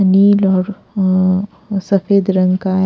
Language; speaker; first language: Hindi; non-native, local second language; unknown